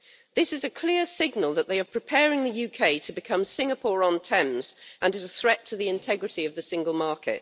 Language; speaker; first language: English; native; English